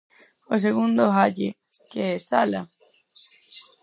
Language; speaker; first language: Galician; non-native, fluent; Spanish